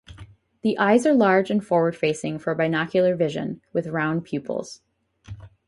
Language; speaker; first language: English; native; English